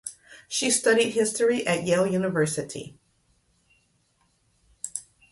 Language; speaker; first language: English; native; English